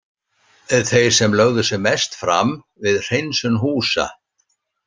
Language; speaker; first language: Icelandic; native; Icelandic